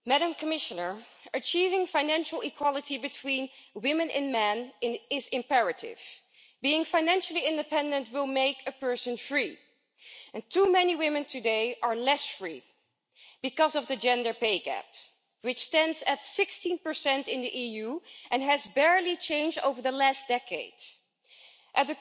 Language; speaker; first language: English; non-native, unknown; Dutch